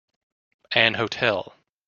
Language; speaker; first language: English; native; English